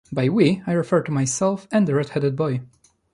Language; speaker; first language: English; non-native, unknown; Polish